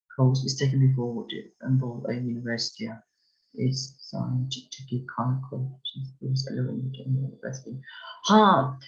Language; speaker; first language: English; non-native, fluent; Turkish